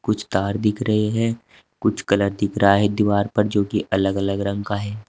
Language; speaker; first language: Hindi; native; Hindi